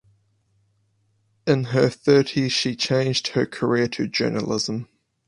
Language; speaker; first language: English; native; English